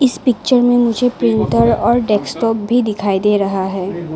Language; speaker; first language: Hindi; non-native, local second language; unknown